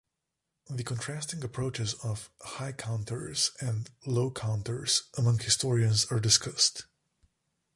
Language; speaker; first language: English; non-native, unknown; Slovenian